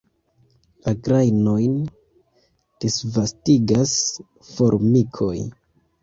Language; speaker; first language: Esperanto; non-native, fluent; Kinyarwanda